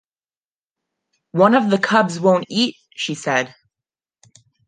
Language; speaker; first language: English; non-native, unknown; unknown